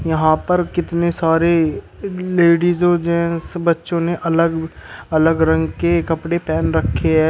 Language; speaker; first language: Hindi; native; Hindi